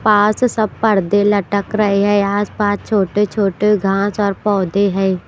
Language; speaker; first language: Hindi; non-native, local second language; Punjabi